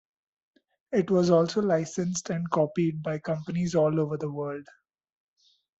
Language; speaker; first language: English; non-native, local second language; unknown